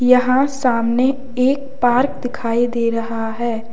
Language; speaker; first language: Hindi; native; Hindi